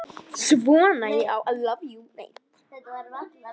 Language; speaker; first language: Icelandic; native; Icelandic